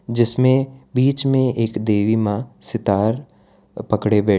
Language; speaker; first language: Hindi; non-native, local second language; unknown